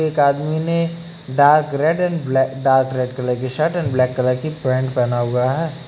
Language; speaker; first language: Hindi; native; Hindi